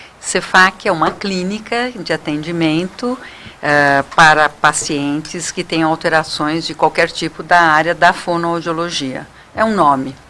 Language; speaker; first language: Portuguese; native; Portuguese